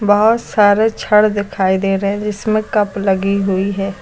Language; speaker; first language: Hindi; native; Hindi